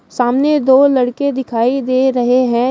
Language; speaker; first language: Hindi; native; Hindi